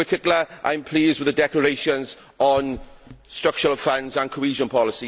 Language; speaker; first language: English; native; English